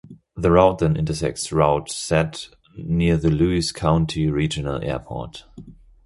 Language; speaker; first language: English; non-native, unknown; German